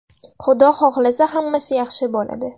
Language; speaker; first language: Uzbek; non-native, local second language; Russian